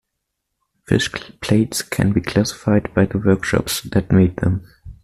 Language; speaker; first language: English; non-native, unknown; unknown